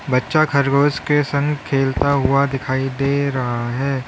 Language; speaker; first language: Hindi; native; Hindi